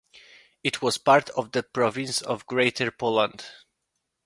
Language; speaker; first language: English; non-native, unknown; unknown